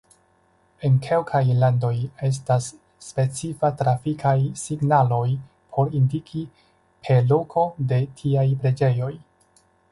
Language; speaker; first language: Esperanto; non-native, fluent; Chinese